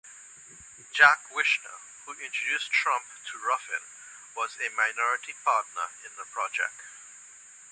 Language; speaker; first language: English; native; English